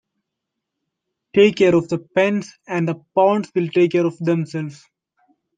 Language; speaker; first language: English; non-native, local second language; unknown